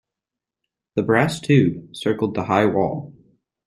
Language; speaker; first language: English; native; English